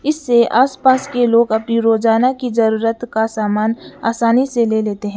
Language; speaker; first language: Hindi; non-native, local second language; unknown